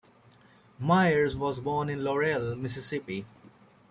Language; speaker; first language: English; native; English